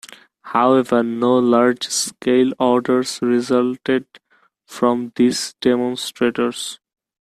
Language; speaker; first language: English; non-native, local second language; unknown